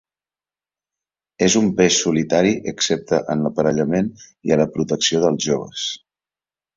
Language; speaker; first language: Catalan; native; Catalan